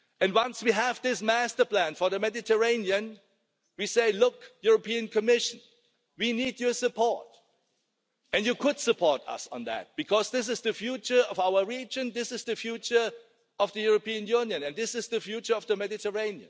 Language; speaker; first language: English; non-native, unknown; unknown